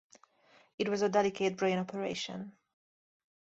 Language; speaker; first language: English; native; English